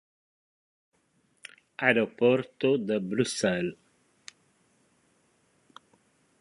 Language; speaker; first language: Sardinian; native; Sardinian